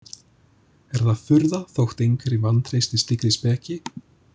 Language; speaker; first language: Icelandic; non-native, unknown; English